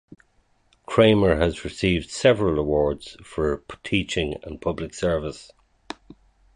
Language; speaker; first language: English; native; English